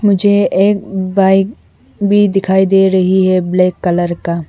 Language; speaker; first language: Hindi; non-native, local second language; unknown